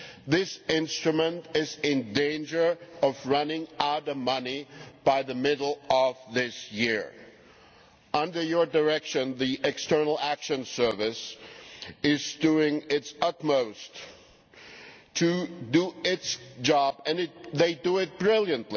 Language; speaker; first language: English; non-native, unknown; German